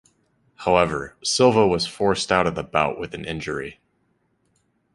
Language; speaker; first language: English; native; English